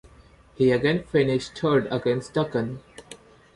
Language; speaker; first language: English; non-native, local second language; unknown